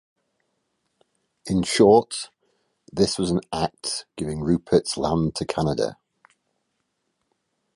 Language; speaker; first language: English; native; English